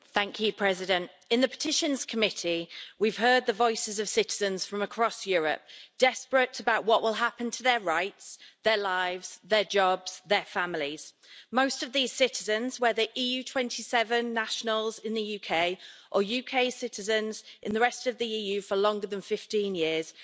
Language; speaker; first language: English; native; English